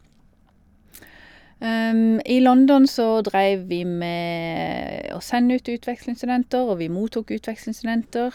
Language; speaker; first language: Norwegian; native; Norwegian